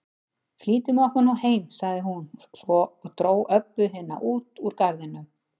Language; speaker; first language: Icelandic; native; Icelandic